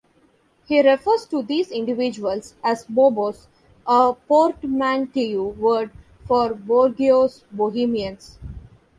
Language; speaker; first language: English; non-native, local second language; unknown